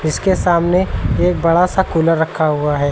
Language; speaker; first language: Hindi; native; Hindi